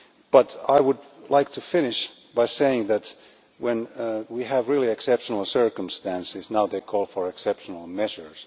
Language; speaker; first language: English; non-native, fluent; Finnish